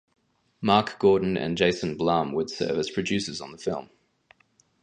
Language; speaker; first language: English; native; English